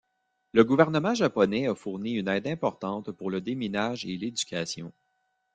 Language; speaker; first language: French; native; French